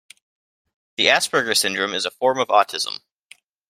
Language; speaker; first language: English; native; English